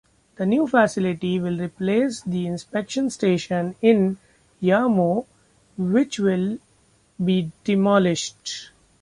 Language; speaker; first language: English; non-native, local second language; Marathi